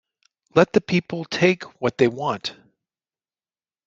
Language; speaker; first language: English; native; English